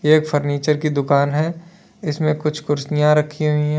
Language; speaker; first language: Hindi; native; Hindi